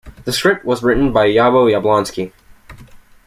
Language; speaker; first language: English; native; English